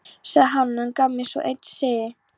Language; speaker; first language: Icelandic; non-native, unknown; Polish